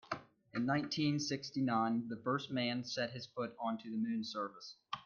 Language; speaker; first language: English; native; English